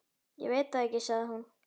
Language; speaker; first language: Icelandic; native; Icelandic